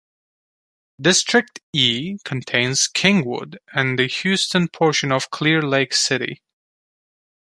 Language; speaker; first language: English; non-native, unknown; Turkish